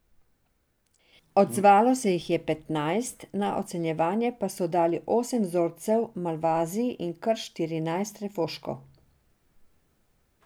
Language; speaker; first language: Slovenian; non-native, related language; Serbian